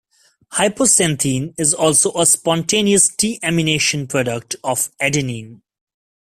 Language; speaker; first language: English; non-native, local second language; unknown